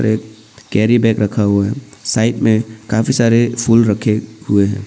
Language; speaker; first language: Hindi; non-native, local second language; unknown